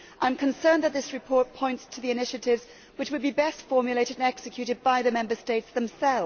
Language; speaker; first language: English; native; English